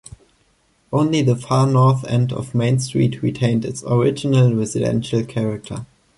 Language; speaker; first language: English; non-native, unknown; German